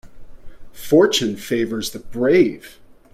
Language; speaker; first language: English; native; English